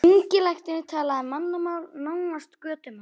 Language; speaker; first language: Icelandic; native; Icelandic